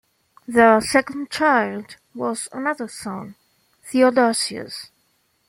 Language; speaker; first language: English; non-native, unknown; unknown